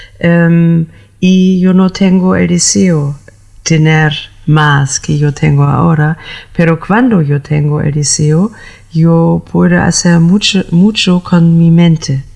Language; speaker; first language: Spanish; non-native, fluent; German